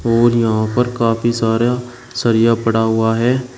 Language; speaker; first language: Hindi; native; Hindi